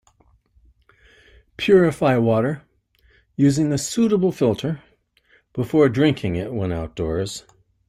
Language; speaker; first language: English; native; English